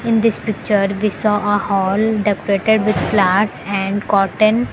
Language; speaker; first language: English; non-native, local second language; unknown